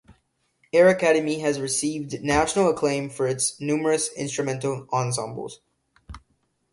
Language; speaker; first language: English; native; English